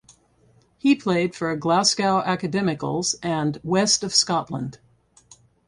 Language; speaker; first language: English; native; English